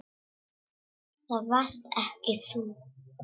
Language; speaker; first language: Icelandic; non-native, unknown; Czech